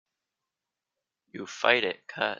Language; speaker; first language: English; native; English